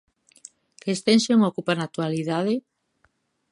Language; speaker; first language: Galician; native; Galician